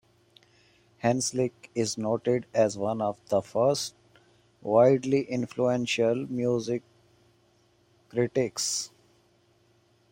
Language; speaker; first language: English; non-native, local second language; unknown